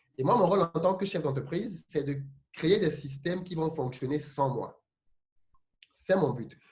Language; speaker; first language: French; non-native, local second language; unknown